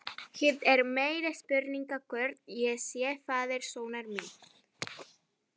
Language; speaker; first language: Icelandic; non-native, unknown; Spanish